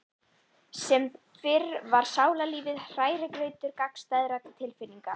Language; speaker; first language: Icelandic; native; Icelandic